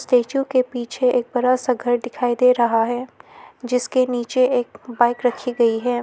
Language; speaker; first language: Hindi; early bilingual, other home language; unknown